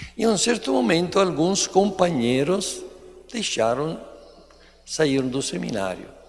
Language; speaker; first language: Portuguese; non-native, fluent; Italian